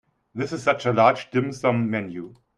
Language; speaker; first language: English; non-native, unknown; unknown